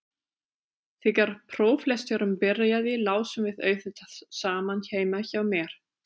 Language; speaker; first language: Icelandic; non-native, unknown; German